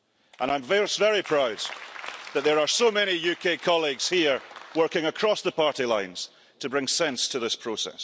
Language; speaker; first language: English; early bilingual, heritage; English